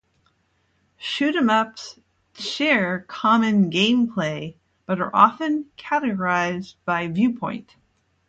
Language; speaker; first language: English; native; English